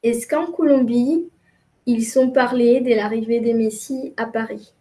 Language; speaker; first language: French; non-native, fluent; Spanish